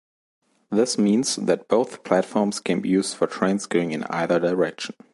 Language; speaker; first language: English; non-native, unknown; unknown